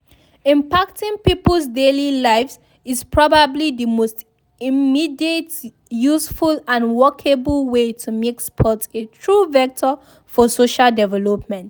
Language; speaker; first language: English; non-native, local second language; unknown